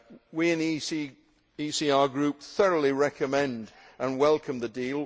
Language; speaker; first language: English; native; English